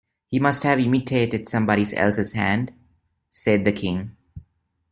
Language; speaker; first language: English; non-native, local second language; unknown